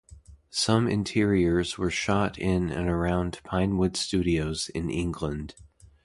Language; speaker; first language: English; native; English